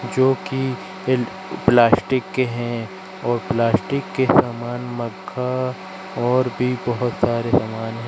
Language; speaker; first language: Hindi; native; Hindi